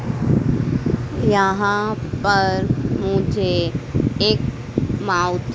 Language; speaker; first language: Hindi; native; Hindi